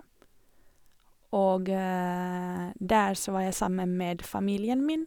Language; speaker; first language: Norwegian; non-native, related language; Swedish